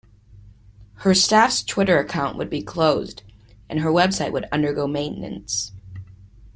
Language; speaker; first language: English; native; English